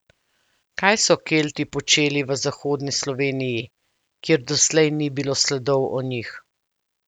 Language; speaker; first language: Slovenian; native; Slovenian